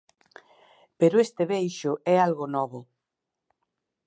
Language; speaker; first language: Galician; native; Galician